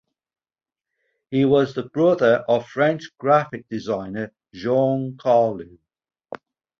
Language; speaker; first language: English; native; English